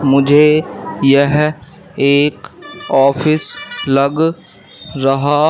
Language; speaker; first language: Hindi; native; Hindi